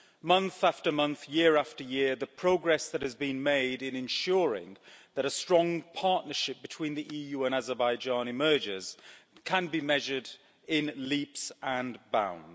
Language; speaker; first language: English; native; English